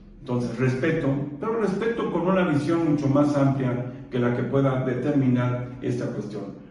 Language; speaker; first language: Spanish; non-native, local second language; Purepecha